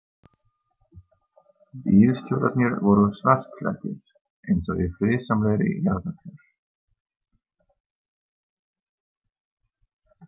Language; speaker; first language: Icelandic; non-native, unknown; German